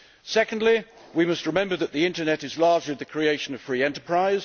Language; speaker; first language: English; native; English